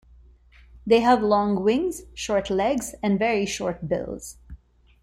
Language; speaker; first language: English; non-native, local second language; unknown